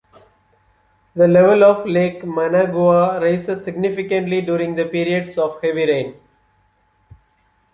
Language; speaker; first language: English; non-native, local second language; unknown